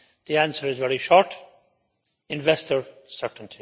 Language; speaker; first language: English; native; English